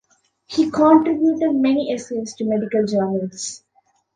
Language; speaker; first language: English; non-native, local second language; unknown